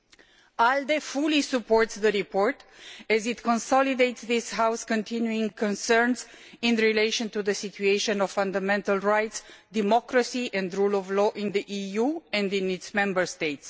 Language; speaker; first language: English; non-native, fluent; Romanian